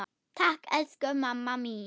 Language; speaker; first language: Icelandic; non-native, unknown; German